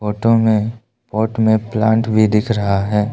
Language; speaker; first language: Hindi; non-native, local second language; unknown